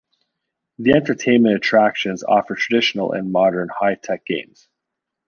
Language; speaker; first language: English; native; English